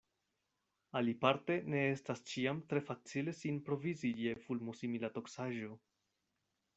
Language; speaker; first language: Esperanto; non-native, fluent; Spanish